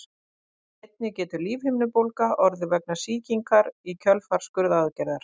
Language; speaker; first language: Icelandic; native; Icelandic